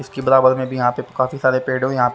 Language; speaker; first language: Hindi; native; Hindi